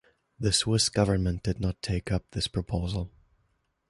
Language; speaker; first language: English; non-native, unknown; German